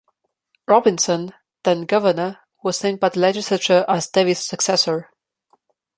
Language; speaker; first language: English; non-native, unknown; Slovenian